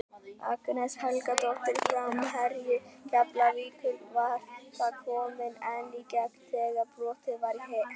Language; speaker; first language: Icelandic; native; Icelandic